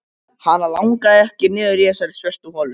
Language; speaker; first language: Icelandic; non-native, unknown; Macedonian